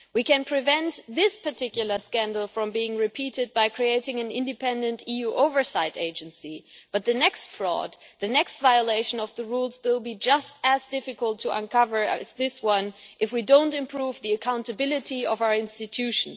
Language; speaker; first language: English; non-native, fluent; German